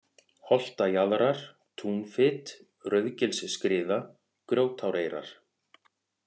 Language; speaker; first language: Icelandic; native; Icelandic